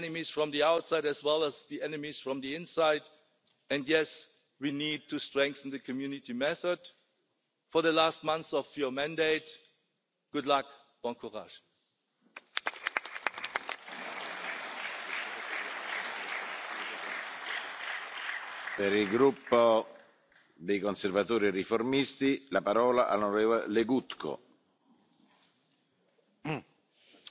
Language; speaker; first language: English; non-native, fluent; Polish